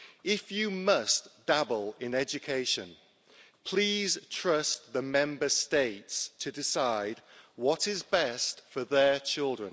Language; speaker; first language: English; native; English